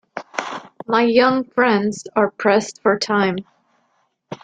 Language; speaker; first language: English; non-native, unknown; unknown